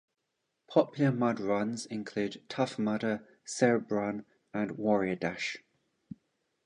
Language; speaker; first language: English; native; English